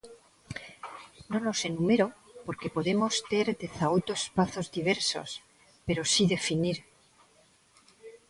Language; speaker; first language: Galician; non-native, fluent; Spanish